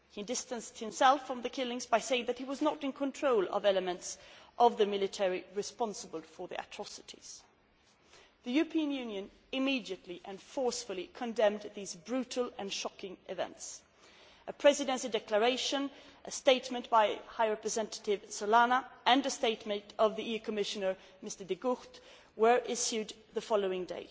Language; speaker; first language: English; non-native, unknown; Swedish